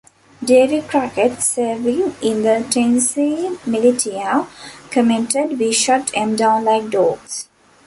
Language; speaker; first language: English; non-native, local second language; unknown